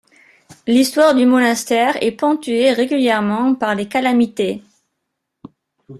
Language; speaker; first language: French; non-native, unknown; German